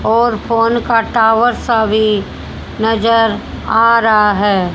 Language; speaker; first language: Hindi; native; Hindi